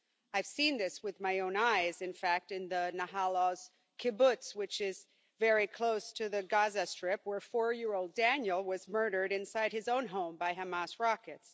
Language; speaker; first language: English; non-native, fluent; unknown